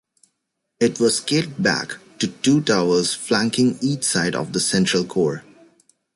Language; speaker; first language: English; native; English